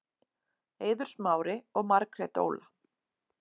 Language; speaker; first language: Icelandic; native; Icelandic